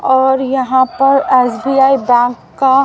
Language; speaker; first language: Hindi; native; Hindi